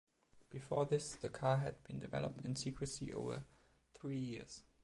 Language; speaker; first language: English; non-native, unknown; German